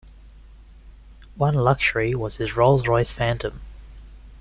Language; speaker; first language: English; native; English